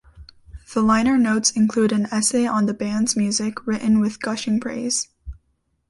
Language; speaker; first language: English; native; English